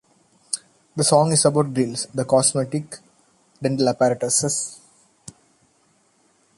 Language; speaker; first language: English; non-native, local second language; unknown